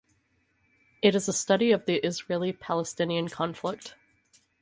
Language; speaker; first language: English; native; English